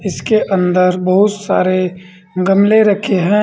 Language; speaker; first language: Hindi; native; Hindi